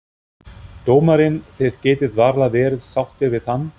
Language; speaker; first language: Icelandic; non-native, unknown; German